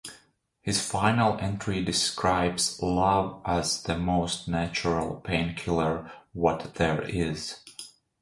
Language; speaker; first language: English; non-native, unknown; Latvian